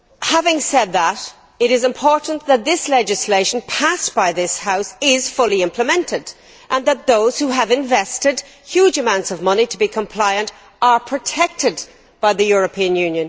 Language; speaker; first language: English; native; English